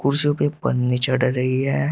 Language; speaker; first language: Hindi; native; Hindi